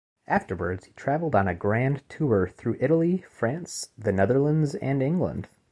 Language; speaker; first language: English; native; English